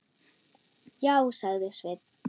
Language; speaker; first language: Icelandic; non-native, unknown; German